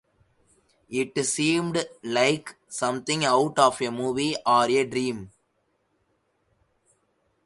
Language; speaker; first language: English; non-native, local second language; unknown